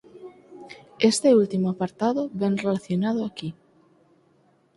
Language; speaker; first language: Galician; non-native, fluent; Spanish